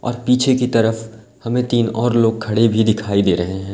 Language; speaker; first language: Hindi; native; Hindi